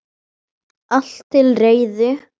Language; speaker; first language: Icelandic; native; Icelandic